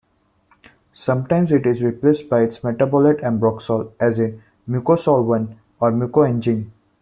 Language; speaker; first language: English; non-native, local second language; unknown